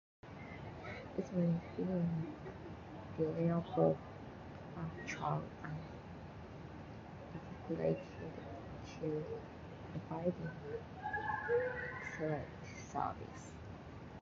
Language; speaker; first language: English; non-native, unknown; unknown